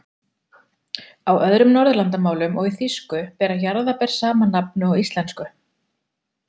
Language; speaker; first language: Icelandic; native; Icelandic